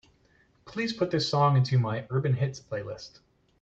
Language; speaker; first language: English; native; English